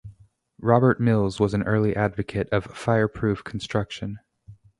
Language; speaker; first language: English; native; English